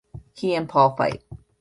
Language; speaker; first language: English; native; English